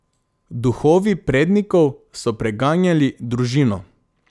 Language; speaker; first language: Slovenian; non-native, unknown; Macedonian